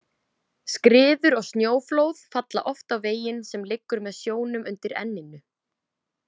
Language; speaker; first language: Icelandic; native; Icelandic